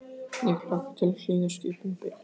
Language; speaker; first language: Icelandic; native; Icelandic